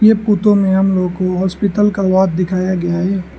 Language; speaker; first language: Hindi; non-native, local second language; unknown